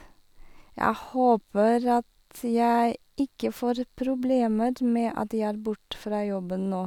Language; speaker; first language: Norwegian; non-native, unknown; Russian